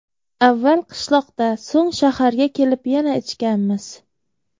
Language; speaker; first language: Uzbek; native; Uzbek